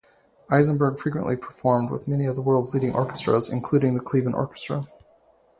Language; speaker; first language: English; native; English